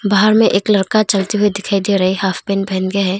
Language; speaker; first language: Hindi; non-native, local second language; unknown